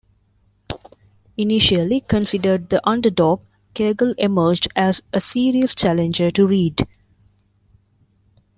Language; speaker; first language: English; non-native, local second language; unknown